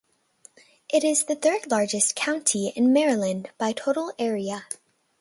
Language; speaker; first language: English; native; English